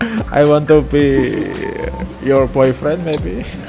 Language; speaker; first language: English; non-native, learner; Indonesian